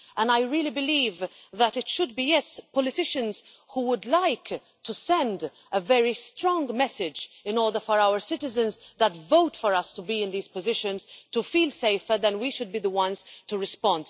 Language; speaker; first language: English; non-native, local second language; Maltese